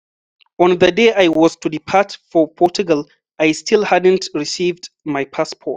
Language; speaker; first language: English; non-native, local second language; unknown